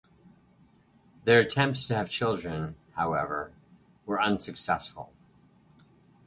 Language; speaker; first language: English; native; English